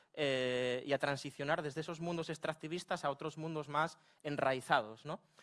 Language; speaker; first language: Spanish; native; Spanish